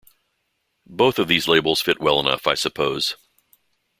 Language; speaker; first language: English; native; English